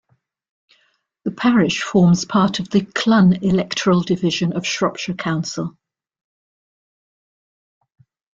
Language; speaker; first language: English; native; English